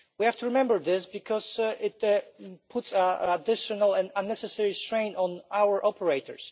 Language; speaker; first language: English; non-native, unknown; Polish